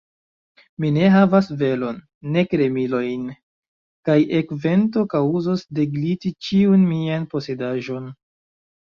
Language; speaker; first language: Esperanto; non-native, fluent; Chinese